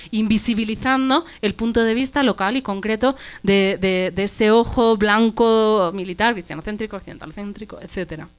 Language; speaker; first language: Spanish; early bilingual, other home language; Arabic